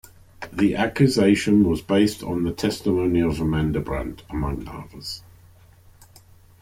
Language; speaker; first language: English; native; English